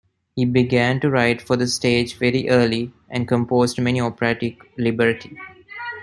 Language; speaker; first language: English; non-native, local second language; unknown